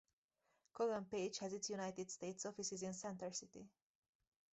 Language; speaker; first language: English; native; English